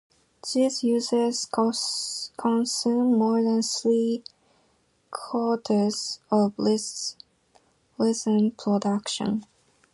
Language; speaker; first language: English; non-native, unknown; Japanese